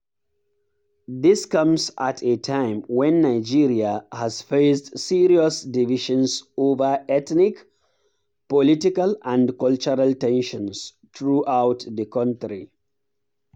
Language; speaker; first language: English; non-native, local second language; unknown